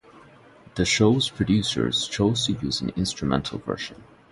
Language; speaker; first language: English; non-native, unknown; Bangla